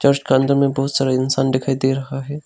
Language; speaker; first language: Hindi; non-native, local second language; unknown